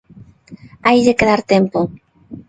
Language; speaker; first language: Galician; non-native, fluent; Spanish